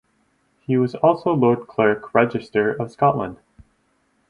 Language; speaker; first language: English; native; English